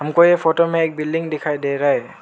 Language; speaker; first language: Hindi; non-native, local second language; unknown